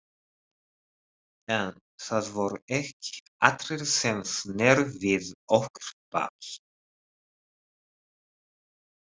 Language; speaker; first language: Icelandic; non-native, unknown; Japanese